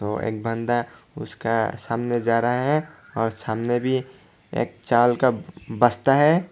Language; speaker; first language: Hindi; non-native, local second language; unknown